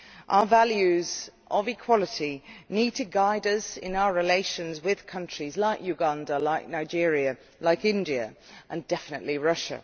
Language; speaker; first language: English; non-native, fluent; Dutch